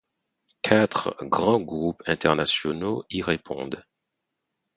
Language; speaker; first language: French; non-native, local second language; Haitian Creole